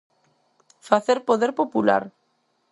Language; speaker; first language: Galician; non-native, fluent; Spanish